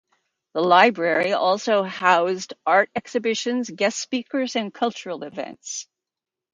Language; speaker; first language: English; native; English